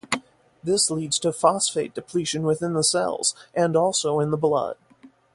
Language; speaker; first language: English; native; English